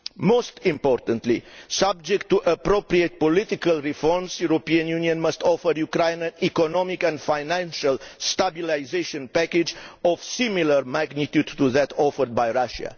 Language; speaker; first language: English; non-native, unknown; Romanian